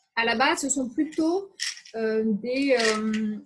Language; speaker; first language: French; native; French